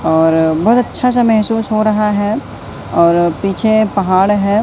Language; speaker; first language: Hindi; native; Hindi